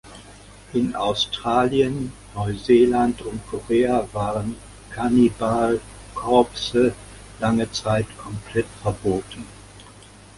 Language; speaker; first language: German; native; German